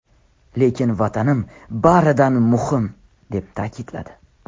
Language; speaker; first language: Uzbek; non-native, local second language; Tajik